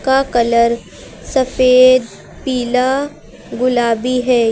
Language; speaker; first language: Hindi; native; Hindi